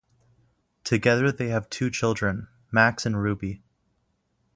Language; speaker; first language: English; native; English